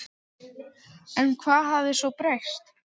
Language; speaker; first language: Icelandic; non-native, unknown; English